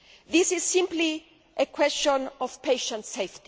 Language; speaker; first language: English; non-native, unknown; Greek